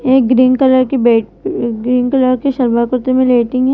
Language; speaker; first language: Hindi; native; Hindi